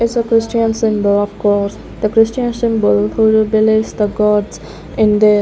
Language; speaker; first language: English; non-native, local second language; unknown